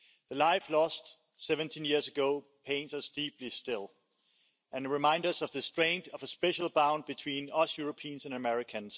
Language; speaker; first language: English; non-native, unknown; Danish